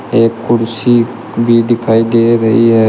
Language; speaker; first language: Hindi; native; Hindi